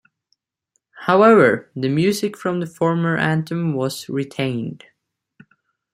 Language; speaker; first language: English; native; English